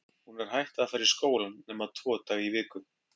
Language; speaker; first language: Icelandic; native; Icelandic